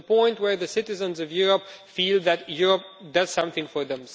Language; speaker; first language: English; non-native, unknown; Romanian